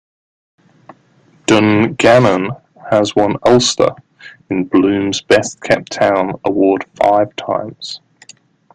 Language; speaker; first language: English; native; English